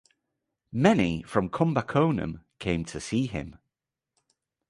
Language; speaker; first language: English; native; English